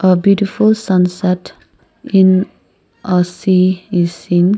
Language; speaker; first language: English; non-native, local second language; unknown